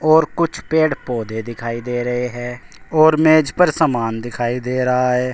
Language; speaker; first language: Hindi; native; Hindi